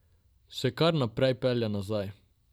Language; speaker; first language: Slovenian; non-native, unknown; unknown